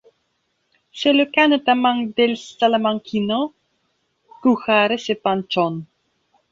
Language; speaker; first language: French; non-native, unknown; Belarusian